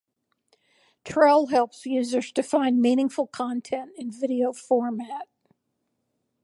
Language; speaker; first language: English; native; English